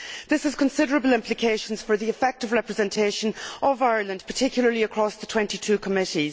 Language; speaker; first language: English; native; English